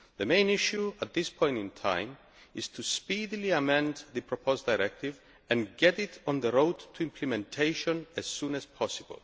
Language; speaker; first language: English; non-native, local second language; Greek